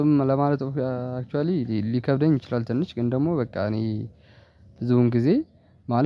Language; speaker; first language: Amharic; non-native, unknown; Tigrinya